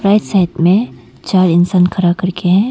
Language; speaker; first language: Hindi; non-native, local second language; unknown